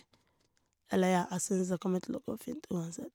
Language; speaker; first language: Norwegian; non-native, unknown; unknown